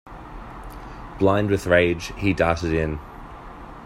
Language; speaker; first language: English; native; English